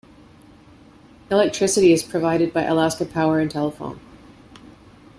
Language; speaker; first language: English; native; English